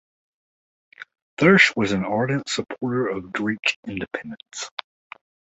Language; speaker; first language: English; native; English